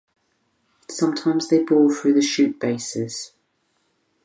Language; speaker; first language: English; native; English